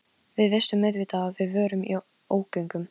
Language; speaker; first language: Icelandic; non-native, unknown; Polish